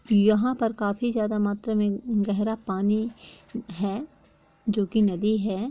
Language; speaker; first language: Hindi; non-native, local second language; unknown